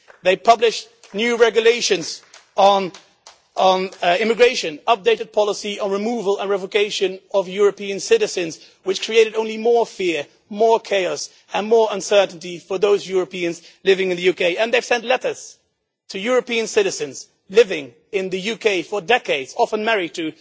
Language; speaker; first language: English; non-native, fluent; Dutch